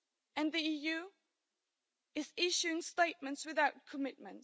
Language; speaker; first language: English; non-native, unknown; German